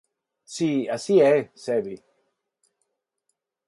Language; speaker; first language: Galician; non-native, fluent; Spanish